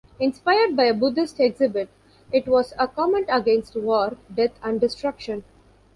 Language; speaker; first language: English; non-native, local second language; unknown